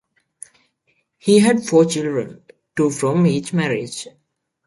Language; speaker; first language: English; native; English